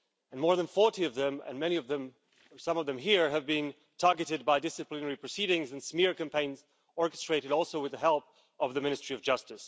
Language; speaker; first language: English; non-native, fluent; Slovak